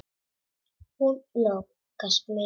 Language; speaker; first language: Icelandic; non-native, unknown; Czech